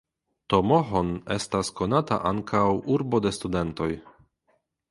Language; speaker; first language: Esperanto; non-native, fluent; Polish